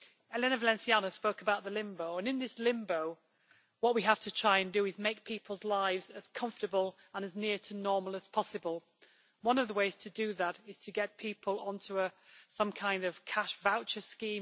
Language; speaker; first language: English; native; English